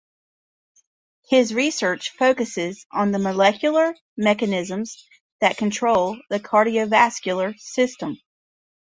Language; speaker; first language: English; native; English